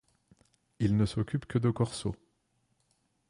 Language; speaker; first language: French; non-native, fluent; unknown